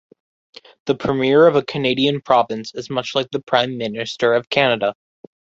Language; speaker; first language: English; native; English